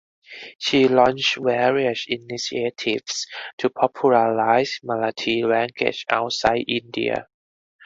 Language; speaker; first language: English; non-native, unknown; Thai